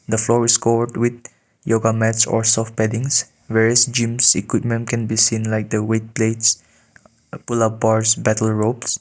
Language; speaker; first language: English; non-native, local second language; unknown